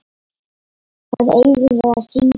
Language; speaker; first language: Icelandic; non-native, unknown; Lithuanian